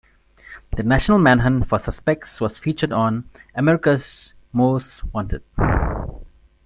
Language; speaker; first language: English; non-native, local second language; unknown